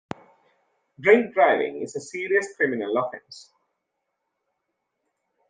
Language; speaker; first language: English; non-native, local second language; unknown